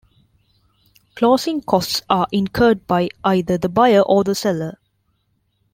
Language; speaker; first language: English; non-native, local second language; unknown